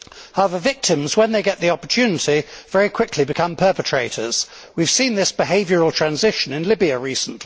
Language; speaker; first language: English; native; English